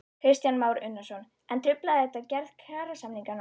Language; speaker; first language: Icelandic; native; Icelandic